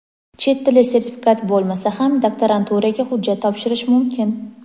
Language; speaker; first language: Uzbek; native; Uzbek